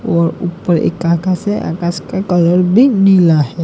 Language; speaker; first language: Hindi; non-native, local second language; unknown